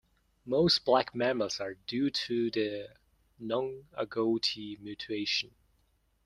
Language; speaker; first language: English; non-native, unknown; Mongolian